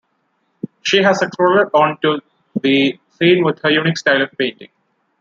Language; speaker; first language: English; non-native, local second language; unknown